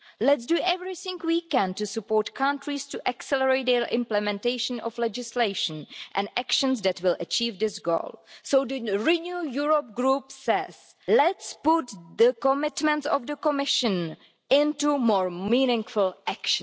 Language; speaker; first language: English; non-native, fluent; Czech